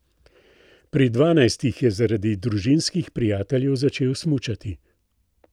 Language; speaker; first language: Slovenian; native; Slovenian